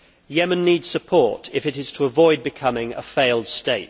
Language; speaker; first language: English; native; English